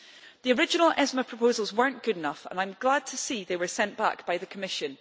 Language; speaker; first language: English; native; English